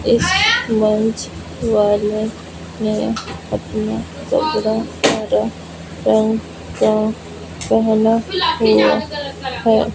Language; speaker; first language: Hindi; non-native, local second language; Punjabi